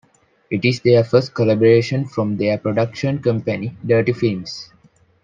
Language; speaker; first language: English; non-native, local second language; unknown